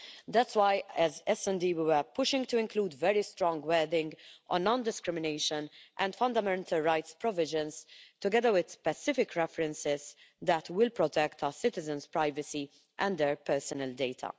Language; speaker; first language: English; non-native, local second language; Maltese